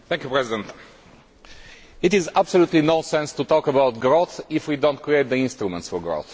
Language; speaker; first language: English; non-native, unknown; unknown